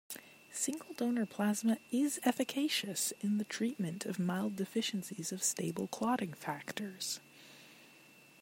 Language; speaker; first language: English; non-native, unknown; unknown